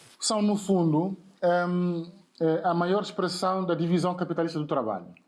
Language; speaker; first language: Portuguese; non-native, fluent; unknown